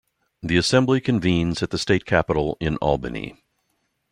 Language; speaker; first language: English; native; English